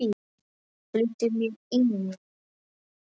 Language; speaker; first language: Icelandic; non-native, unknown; Polish